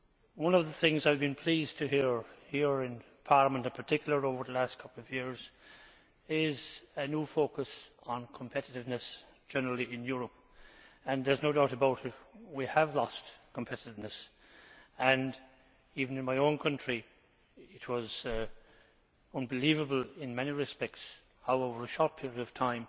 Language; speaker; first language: English; native; English